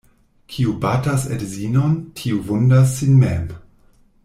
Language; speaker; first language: Esperanto; non-native, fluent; German